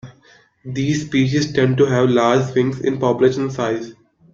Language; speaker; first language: English; non-native, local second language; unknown